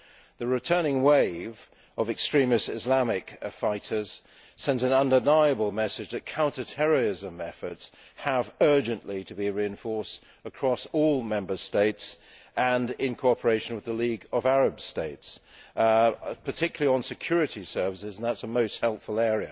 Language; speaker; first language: English; native; English